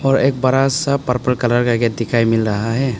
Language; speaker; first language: Hindi; non-native, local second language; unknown